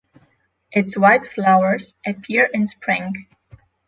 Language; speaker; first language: English; non-native, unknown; Polish